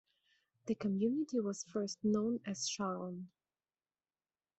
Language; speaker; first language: English; non-native, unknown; Russian